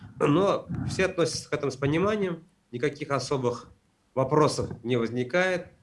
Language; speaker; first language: Russian; native; Russian